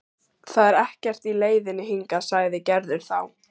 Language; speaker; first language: Icelandic; native; Icelandic